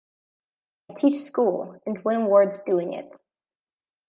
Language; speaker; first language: English; native; English